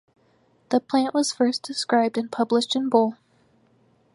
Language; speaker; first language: English; native; English